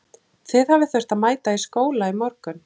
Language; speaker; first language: Icelandic; native; Icelandic